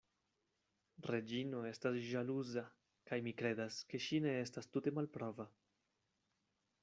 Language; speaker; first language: Esperanto; non-native, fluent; Spanish